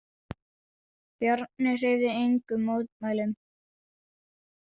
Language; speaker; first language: Icelandic; non-native, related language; Danish